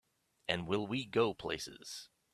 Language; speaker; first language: English; native; English